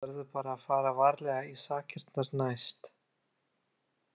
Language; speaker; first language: Icelandic; non-native, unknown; Lithuanian